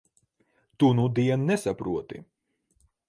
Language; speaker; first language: Latvian; non-native, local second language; Russian